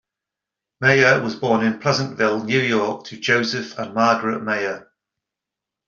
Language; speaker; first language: English; native; English